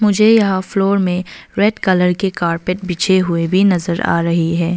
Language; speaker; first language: Hindi; non-native, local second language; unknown